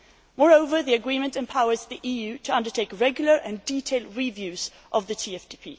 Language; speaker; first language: English; non-native, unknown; Swedish